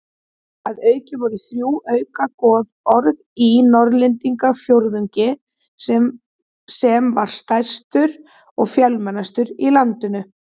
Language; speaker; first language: Icelandic; native; Icelandic